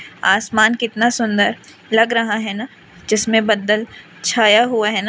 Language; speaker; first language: Hindi; native; Hindi